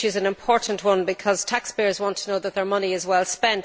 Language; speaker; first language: English; native; English